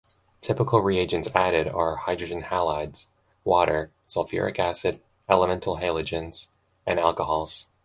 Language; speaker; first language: English; native; English